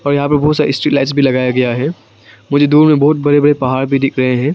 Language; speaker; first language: Hindi; non-native, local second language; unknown